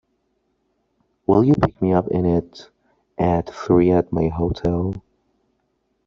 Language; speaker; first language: English; non-native, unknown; Persian